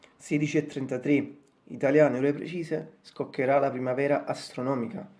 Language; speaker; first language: Italian; native; Italian